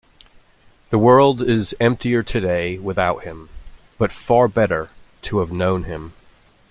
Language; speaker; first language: English; native; English